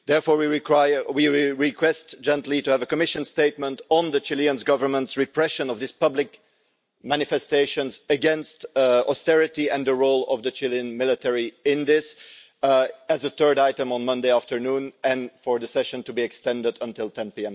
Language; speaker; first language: English; non-native, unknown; French